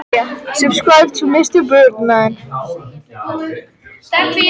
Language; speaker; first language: Icelandic; non-native, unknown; French